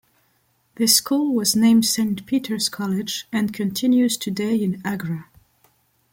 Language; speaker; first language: English; non-native, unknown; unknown